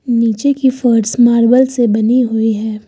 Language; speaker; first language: Hindi; native; Hindi